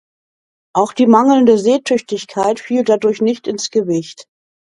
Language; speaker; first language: German; native; German